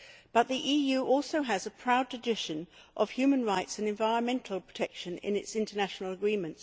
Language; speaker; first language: English; native; English